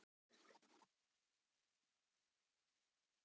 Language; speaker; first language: Icelandic; native; Icelandic